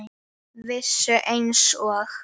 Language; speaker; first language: Icelandic; native; Icelandic